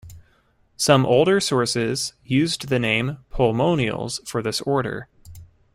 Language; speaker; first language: English; native; English